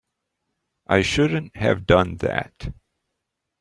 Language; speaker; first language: English; native; English